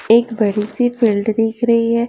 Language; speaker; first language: Hindi; native; Hindi